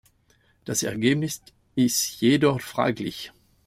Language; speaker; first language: German; non-native, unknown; French